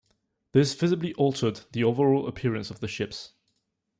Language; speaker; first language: English; non-native, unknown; French